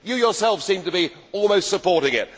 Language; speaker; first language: English; native; English